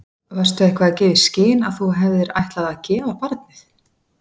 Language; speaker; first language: Icelandic; native; Icelandic